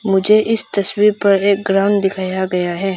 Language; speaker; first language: Hindi; non-native, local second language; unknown